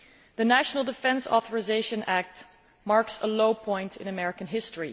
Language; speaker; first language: English; non-native, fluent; Dutch